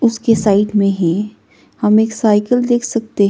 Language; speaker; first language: Hindi; non-native, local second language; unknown